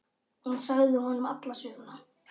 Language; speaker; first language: Icelandic; native; Icelandic